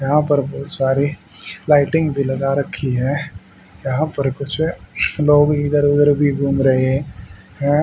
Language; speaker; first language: Hindi; native; Hindi